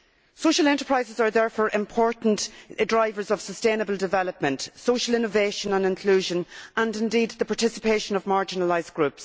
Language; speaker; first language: English; native; English